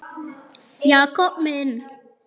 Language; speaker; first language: Icelandic; non-native, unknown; German